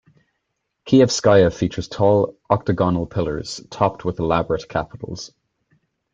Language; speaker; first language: English; native; English